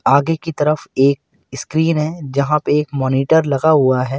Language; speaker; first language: Hindi; native; Hindi